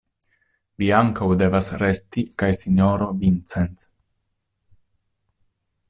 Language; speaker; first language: Esperanto; non-native, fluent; Italian